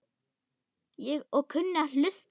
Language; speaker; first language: Icelandic; non-native, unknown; German